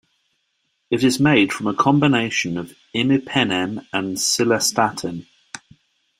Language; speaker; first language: English; native; English